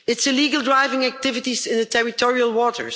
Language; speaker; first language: English; non-native, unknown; Dutch